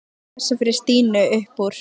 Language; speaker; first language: Icelandic; native; Icelandic